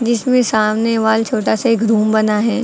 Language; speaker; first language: Hindi; native; Hindi